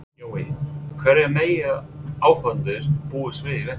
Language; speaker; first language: Icelandic; non-native, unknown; English